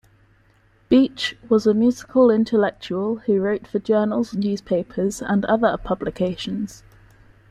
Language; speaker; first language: English; native; English